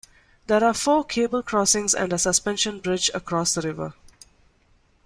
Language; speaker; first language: English; non-native, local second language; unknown